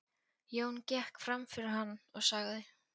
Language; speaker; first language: Icelandic; non-native, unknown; Polish